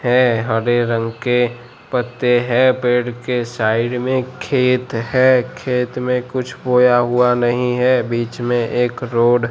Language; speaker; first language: Hindi; non-native, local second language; Gujarati